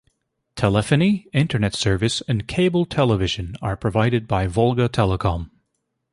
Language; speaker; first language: English; native; English